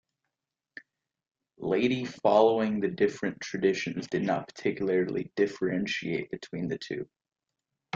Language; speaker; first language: English; native; English